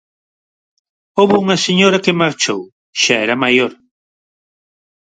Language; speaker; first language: Galician; non-native, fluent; Spanish